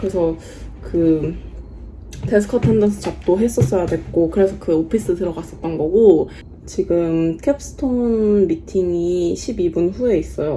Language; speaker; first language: Korean; early bilingual, heritage; Korean